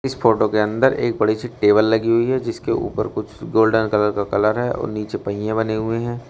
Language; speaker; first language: Hindi; native; Hindi